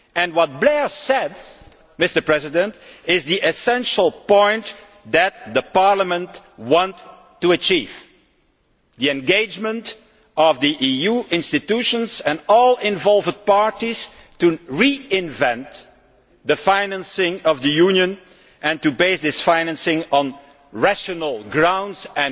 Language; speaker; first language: English; non-native, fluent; Dutch